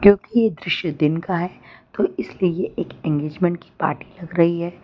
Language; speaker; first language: Hindi; non-native, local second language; Gujarati